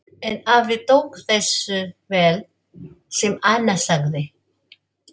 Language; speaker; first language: Icelandic; non-native, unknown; Filipino